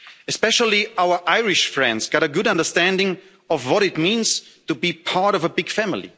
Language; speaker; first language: English; non-native, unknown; German